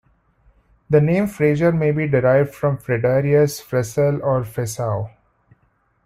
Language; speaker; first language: English; non-native, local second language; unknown